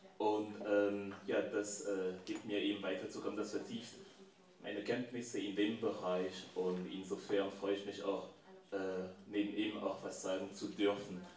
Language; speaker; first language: German; non-native, fluent; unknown